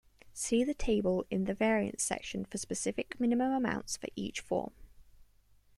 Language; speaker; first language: English; native; English